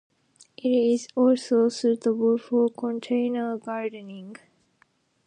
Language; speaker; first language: English; non-native, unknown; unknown